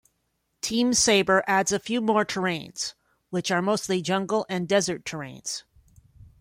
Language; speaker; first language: English; native; English